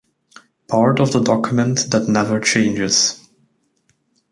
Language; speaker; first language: English; native; English